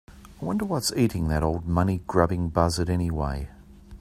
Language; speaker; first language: English; native; English